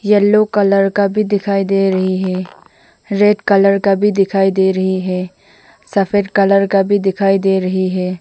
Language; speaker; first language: Hindi; non-native, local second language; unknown